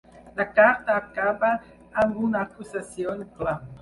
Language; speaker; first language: Catalan; non-native, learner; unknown